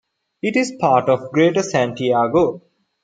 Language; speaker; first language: English; non-native, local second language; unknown